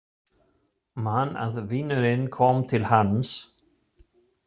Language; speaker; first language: Icelandic; non-native, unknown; German